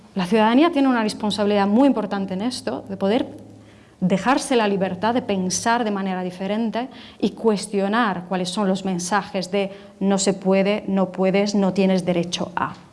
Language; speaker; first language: Spanish; non-native, related language; Italian